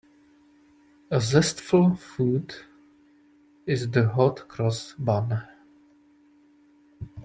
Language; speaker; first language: English; non-native, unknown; Czech